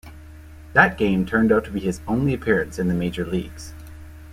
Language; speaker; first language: English; native; English